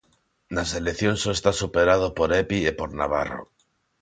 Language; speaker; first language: Galician; non-native, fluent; Spanish